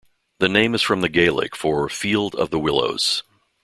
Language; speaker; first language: English; native; English